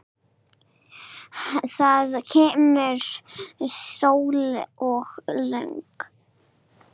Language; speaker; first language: Icelandic; non-native, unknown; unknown